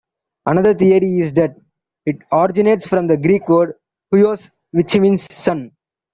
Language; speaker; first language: English; non-native, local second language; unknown